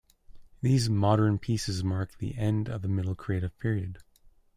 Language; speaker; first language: English; native; English